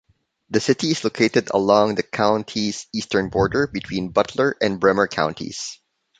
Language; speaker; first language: English; non-native, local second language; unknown